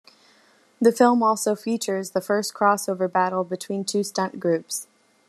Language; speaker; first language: English; native; English